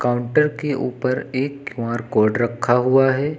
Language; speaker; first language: Hindi; native; Hindi